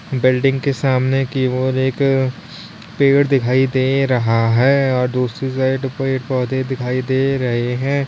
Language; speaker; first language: Hindi; native; Hindi